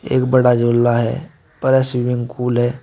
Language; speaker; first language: Hindi; native; Hindi